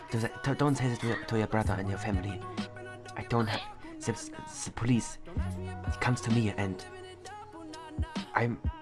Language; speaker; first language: English; non-native, learner; German